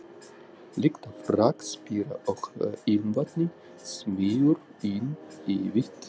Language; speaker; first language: Icelandic; non-native, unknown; Russian